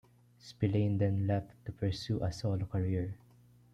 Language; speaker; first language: English; non-native, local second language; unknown